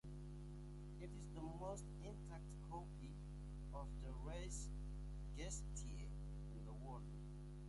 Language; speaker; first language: English; native; English